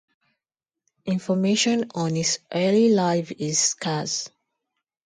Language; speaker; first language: English; non-native, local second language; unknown